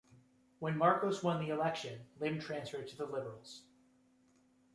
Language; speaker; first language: English; native; English